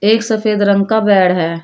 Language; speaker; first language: Hindi; native; Hindi